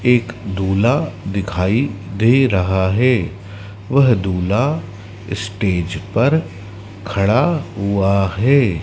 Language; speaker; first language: Hindi; native; Hindi